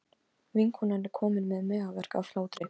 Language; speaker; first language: Icelandic; non-native, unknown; Polish